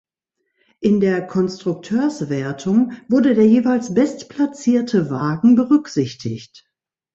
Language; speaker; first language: German; native; German